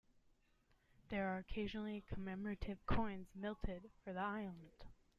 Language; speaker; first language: English; native; English